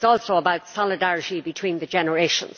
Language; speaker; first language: English; native; English